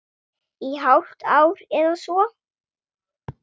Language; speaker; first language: Icelandic; non-native, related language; Swedish